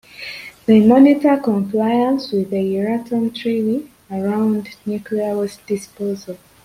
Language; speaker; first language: English; native; English